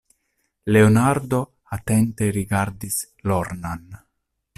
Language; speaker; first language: Esperanto; non-native, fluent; Italian